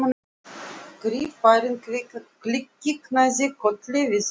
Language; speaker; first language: Icelandic; non-native, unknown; Russian